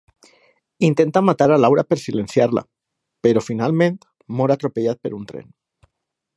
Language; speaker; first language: Catalan; non-native, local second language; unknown